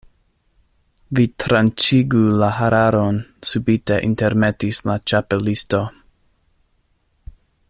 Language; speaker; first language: Esperanto; non-native, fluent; English